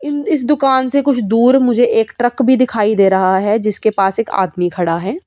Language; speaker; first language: Hindi; non-native, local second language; Punjabi